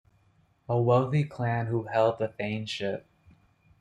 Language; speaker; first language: English; native; English